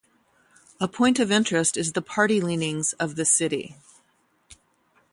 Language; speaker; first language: English; native; English